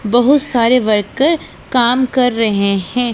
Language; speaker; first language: Hindi; non-native, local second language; Punjabi